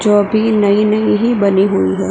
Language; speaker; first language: Hindi; non-native, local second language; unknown